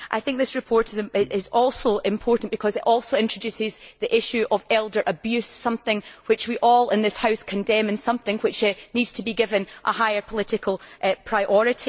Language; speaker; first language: English; native; English